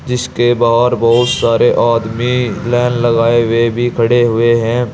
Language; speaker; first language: Hindi; native; Hindi